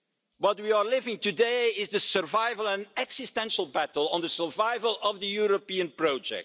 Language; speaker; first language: English; non-native, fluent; Dutch